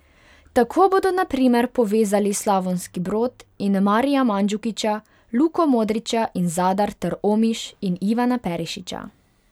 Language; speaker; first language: Slovenian; non-native, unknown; Hungarian